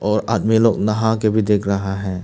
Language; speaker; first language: Hindi; early bilingual, other home language; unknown